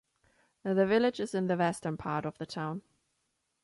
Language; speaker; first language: English; non-native, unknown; German